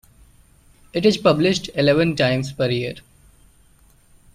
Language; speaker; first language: English; non-native, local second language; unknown